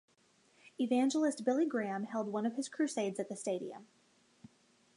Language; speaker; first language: English; native; English